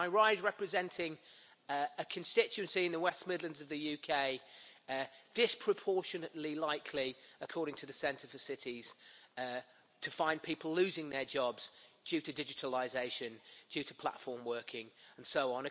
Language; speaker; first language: English; native; English